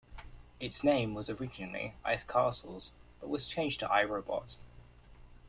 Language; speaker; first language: English; native; English